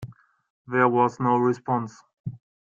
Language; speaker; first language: English; non-native, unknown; German